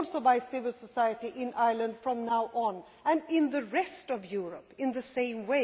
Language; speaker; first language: English; non-native, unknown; Swedish